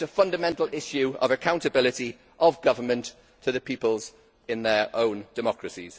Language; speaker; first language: English; native; English